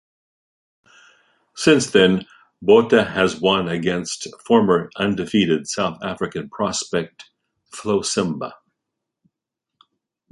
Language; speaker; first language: English; native; English